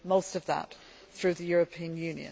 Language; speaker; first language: English; native; English